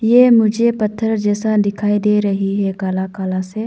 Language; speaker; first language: Hindi; non-native, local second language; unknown